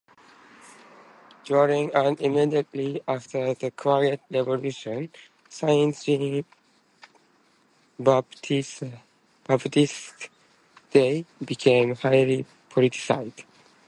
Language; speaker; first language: English; non-native, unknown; Japanese